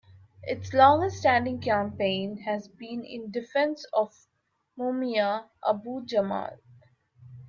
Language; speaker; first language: English; non-native, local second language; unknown